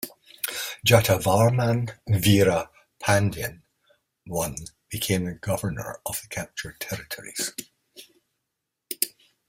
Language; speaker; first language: English; native; English